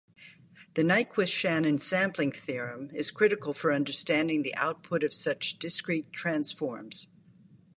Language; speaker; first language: English; native; English